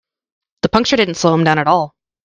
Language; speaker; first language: English; native; English